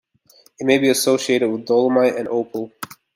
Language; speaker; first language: English; native; English